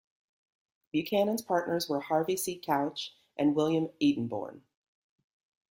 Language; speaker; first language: English; native; English